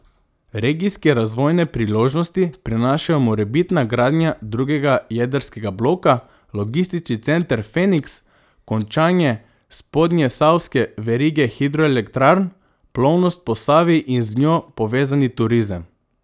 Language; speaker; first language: Slovenian; non-native, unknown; Macedonian